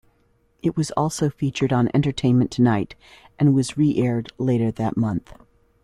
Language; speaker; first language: English; native; English